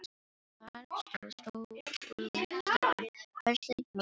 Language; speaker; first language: Icelandic; non-native, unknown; Filipino